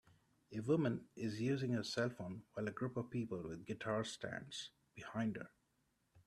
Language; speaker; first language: English; non-native, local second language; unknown